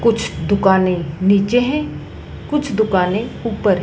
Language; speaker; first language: Hindi; native; Hindi